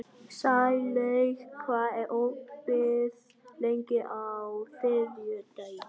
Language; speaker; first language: Icelandic; non-native, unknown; Vietnamese